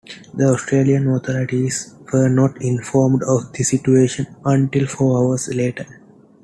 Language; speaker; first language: English; non-native, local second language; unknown